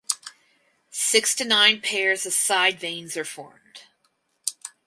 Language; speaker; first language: English; native; English